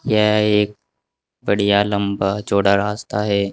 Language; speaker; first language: Hindi; native; Hindi